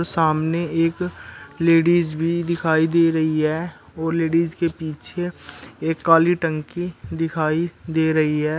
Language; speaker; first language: Hindi; native; Hindi